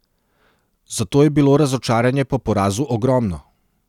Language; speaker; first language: Slovenian; non-native, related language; Serbian